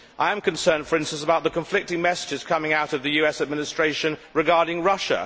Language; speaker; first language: English; native; English